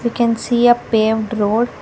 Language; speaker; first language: English; non-native, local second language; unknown